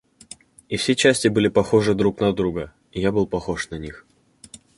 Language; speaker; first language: Russian; native; Russian